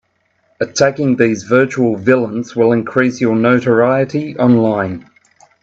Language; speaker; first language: English; native; English